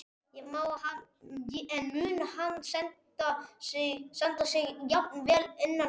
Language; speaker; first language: Icelandic; non-native, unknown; Spanish